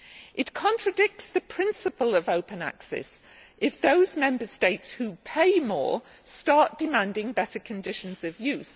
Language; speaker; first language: English; native; English